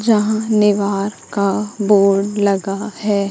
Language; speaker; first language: Hindi; native; Hindi